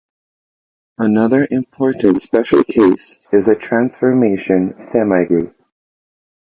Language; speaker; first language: English; non-native, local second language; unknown